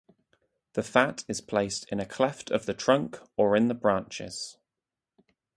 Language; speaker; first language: English; native; English